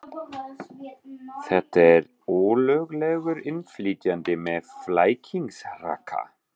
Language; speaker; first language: Icelandic; non-native, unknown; German